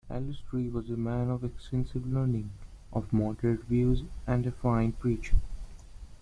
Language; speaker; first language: English; non-native, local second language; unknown